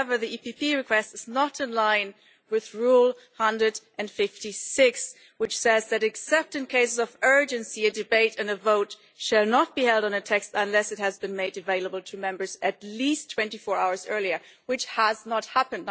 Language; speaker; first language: English; non-native, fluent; German